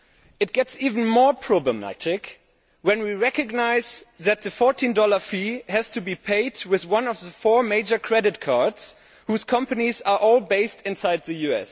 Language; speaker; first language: English; non-native, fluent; German